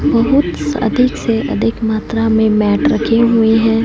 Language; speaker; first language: Hindi; non-native, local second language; Punjabi